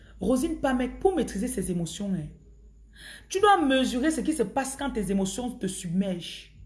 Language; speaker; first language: French; non-native, local second language; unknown